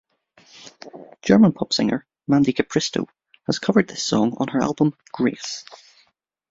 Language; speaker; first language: English; native; English